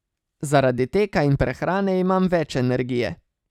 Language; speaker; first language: Slovenian; native; Slovenian